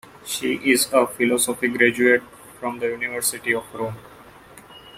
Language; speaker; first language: English; non-native, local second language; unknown